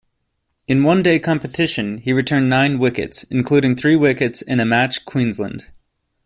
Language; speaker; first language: English; native; English